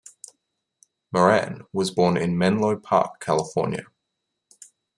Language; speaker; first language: English; native; English